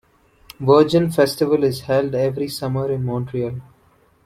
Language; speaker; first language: English; non-native, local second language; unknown